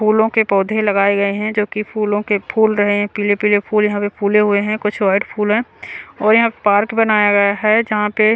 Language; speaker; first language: Hindi; non-native, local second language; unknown